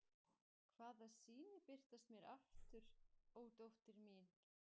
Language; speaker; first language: Icelandic; non-native, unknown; German